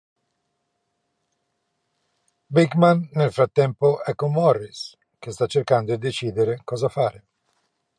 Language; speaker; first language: Italian; non-native, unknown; Norwegian